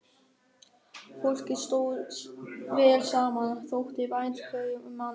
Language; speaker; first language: Icelandic; non-native, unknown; German